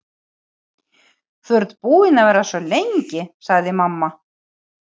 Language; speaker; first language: Icelandic; non-native, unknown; Ukrainian